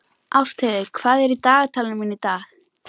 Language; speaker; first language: Icelandic; native; Icelandic